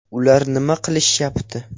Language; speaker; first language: Uzbek; non-native, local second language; Russian